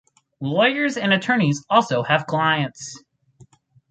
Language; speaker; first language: English; native; English